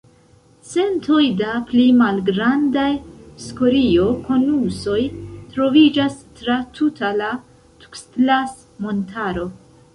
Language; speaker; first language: Esperanto; non-native, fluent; Central Kurdish